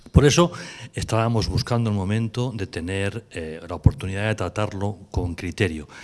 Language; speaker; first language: Spanish; native; Spanish